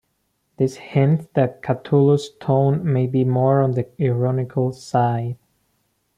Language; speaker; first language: English; non-native, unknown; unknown